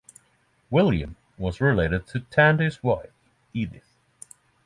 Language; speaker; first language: English; non-native, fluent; Norwegian